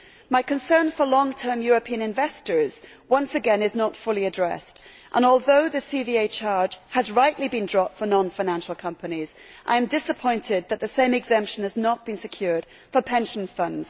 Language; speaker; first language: English; native; English